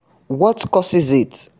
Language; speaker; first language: English; non-native, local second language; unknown